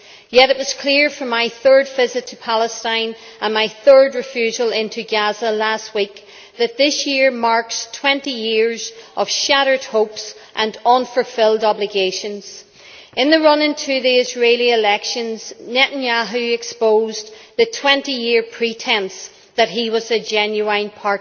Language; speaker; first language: English; native; English